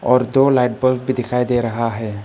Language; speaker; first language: Hindi; non-native, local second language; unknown